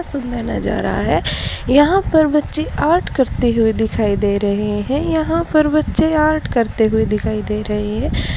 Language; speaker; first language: Hindi; native; Hindi